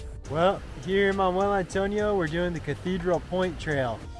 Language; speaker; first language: English; native; English